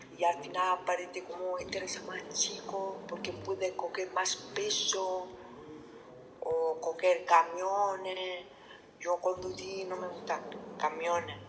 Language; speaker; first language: Spanish; non-native, learner; Lithuanian